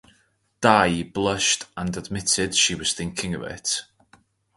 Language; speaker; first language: English; native; English